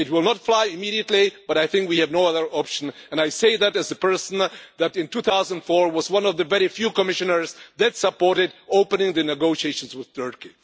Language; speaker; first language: English; non-native, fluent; Czech